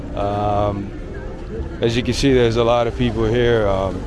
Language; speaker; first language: English; early bilingual, other home language; Spanish